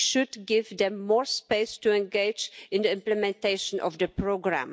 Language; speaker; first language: English; non-native, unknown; Czech